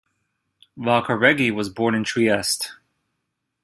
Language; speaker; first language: English; native; English